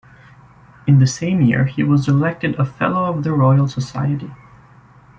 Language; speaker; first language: English; native; English